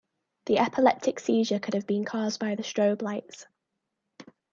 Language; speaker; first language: English; native; English